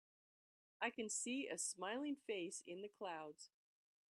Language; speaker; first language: English; native; English